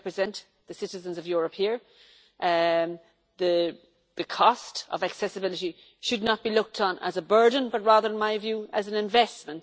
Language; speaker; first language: English; native; English